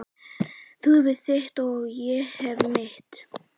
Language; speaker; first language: Icelandic; native; Icelandic